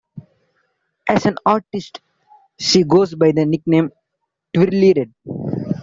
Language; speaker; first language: English; non-native, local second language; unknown